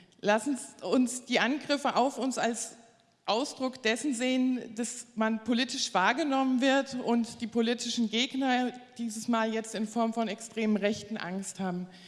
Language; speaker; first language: German; native; German